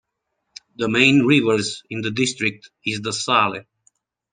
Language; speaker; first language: English; native; English